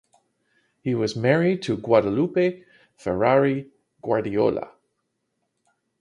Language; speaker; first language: English; non-native, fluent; Dutch